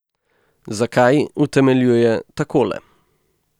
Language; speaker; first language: Slovenian; native; Slovenian